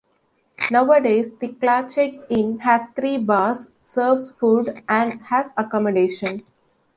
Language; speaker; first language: English; non-native, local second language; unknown